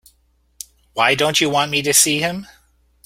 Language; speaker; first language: English; native; English